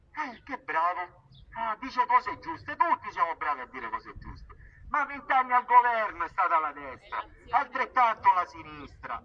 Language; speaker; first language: Italian; native; Italian